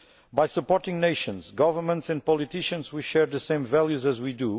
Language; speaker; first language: English; non-native, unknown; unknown